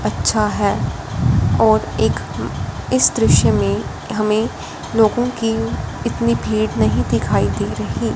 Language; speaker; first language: Hindi; non-native, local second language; Punjabi